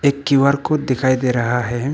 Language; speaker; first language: Hindi; non-native, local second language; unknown